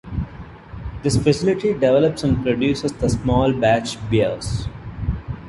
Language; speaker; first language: English; non-native, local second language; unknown